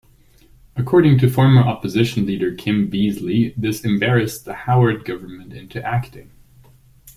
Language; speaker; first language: English; non-native, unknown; German